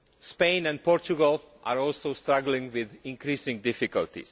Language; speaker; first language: English; non-native, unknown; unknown